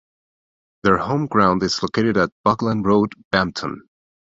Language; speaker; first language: English; non-native, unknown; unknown